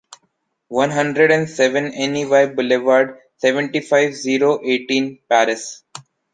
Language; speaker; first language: English; non-native, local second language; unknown